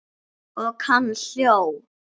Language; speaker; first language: Icelandic; non-native, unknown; English